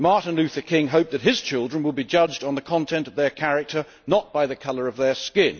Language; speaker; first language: English; native; English